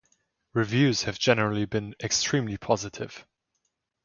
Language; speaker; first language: English; non-native, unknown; German